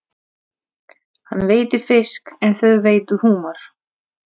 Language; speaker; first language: Icelandic; non-native, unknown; Russian